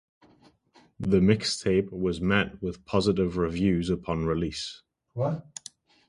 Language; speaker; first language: English; native; English